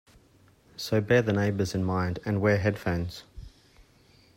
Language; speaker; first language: English; native; English